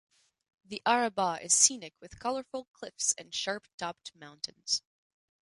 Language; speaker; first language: English; non-native, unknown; French